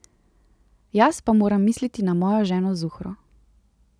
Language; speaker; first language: Slovenian; native; Slovenian